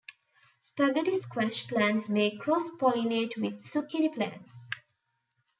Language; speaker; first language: English; non-native, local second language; Tamil